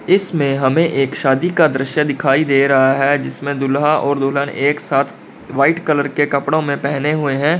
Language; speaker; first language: Hindi; native; Hindi